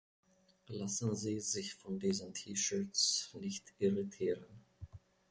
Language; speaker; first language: German; non-native, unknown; Finnish